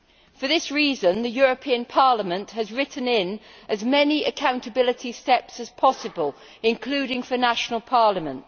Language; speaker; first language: English; native; English